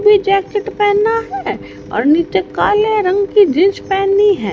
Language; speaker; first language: Hindi; native; Hindi